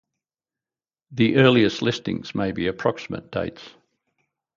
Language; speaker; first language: English; native; English